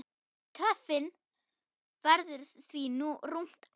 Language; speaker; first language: Icelandic; non-native, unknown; German